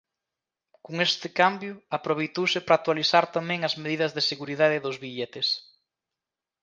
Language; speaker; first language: Galician; native; Galician